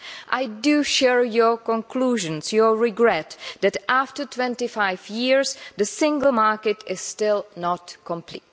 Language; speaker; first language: English; non-native, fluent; Czech